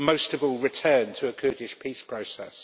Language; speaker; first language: English; native; English